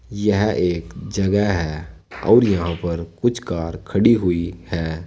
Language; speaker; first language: Hindi; native; Hindi